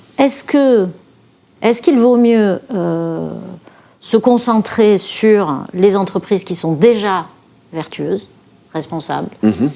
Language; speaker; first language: French; native; French